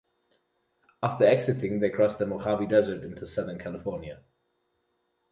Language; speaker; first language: English; non-native, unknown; German